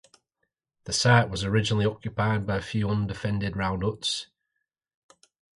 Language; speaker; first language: English; native; English